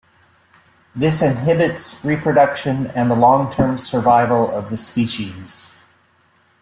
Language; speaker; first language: English; native; English